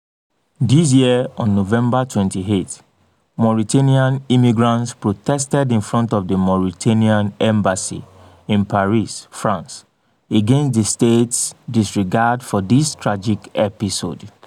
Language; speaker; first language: English; non-native, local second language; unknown